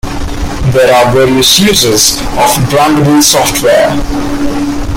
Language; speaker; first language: English; non-native, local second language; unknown